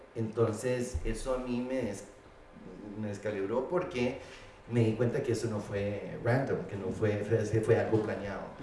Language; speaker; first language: Spanish; early bilingual, heritage; Spanish